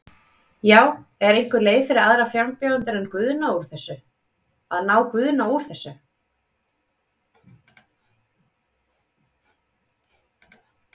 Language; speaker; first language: Icelandic; native; Icelandic